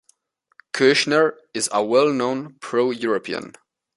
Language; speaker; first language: English; non-native, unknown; Italian